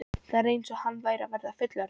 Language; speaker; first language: Icelandic; non-native, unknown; Polish